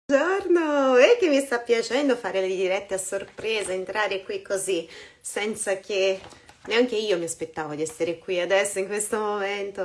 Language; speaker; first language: Italian; non-native, fluent; Portuguese